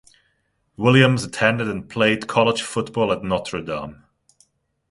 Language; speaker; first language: English; non-native, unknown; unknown